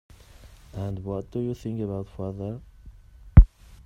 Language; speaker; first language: English; non-native, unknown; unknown